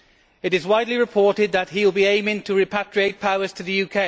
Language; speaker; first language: English; native; English